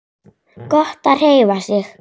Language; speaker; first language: Icelandic; native; Icelandic